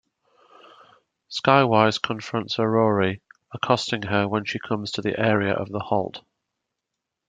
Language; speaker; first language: English; native; English